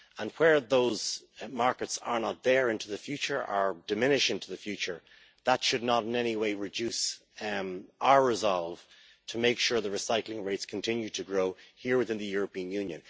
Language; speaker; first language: English; native; English